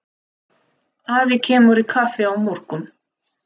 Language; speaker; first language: Icelandic; non-native, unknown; Russian